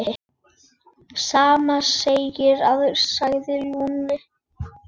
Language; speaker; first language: Icelandic; native; Icelandic